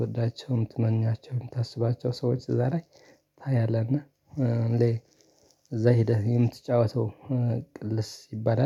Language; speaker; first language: Amharic; non-native, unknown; Tigrinya